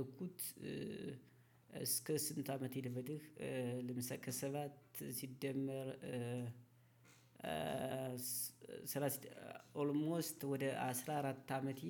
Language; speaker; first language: Amharic; native; Amharic